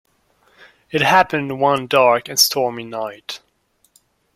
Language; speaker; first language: English; non-native, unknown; French